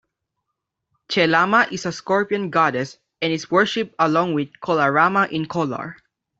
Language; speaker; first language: English; non-native, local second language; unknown